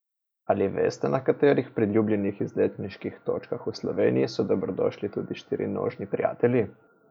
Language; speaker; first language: Slovenian; native; Slovenian